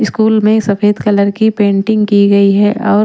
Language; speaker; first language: Hindi; non-native, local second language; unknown